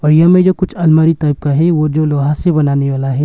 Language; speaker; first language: Hindi; early bilingual, other home language; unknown